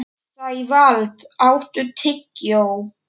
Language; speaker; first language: Icelandic; non-native, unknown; Polish